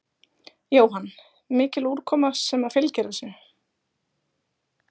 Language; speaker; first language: Icelandic; native; Icelandic